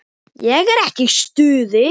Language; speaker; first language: Icelandic; native; Icelandic